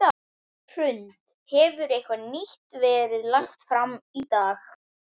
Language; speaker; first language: Icelandic; native; Icelandic